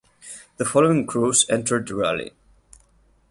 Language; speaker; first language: English; non-native, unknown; Catalan